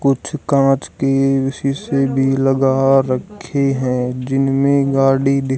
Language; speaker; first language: Hindi; native; Hindi